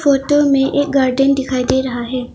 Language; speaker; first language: Hindi; non-native, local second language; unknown